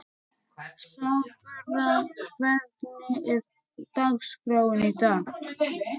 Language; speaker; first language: Icelandic; native; Icelandic